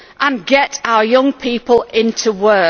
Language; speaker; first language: English; native; English